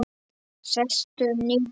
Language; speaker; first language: Icelandic; non-native, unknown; Polish